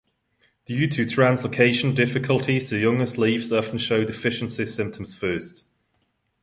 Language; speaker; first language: English; non-native, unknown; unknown